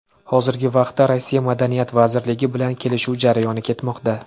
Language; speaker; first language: Uzbek; native; Uzbek